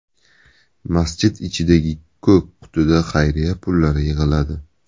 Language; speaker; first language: Uzbek; native; Uzbek